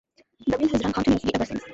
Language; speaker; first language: English; non-native, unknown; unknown